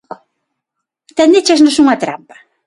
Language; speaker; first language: Galician; non-native, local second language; Spanish